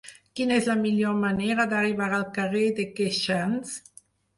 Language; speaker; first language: Catalan; non-native, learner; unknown